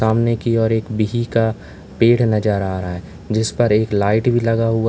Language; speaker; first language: Hindi; native; Hindi